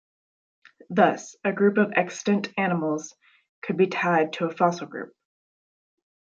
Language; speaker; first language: English; native; English